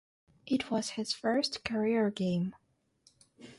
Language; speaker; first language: English; non-native, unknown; Russian